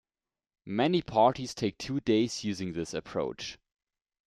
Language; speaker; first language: English; non-native, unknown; German